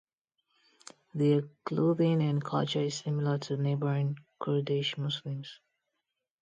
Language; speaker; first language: English; non-native, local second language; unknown